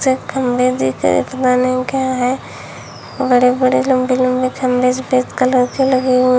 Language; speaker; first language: Hindi; native; Hindi